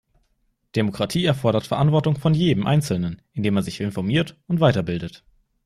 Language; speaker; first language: German; native; German